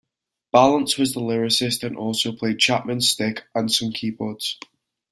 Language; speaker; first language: English; native; English